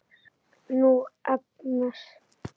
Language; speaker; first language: Icelandic; native; Icelandic